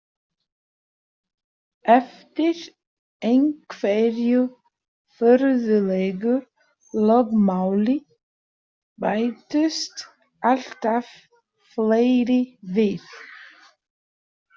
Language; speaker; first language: Icelandic; non-native, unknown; Portuguese